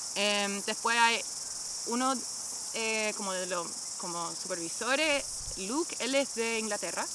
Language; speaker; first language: Spanish; non-native, fluent; English